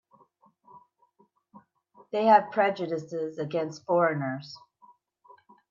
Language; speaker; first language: English; native; English